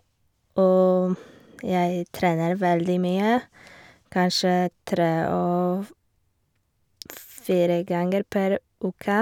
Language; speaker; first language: Norwegian; non-native, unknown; Polish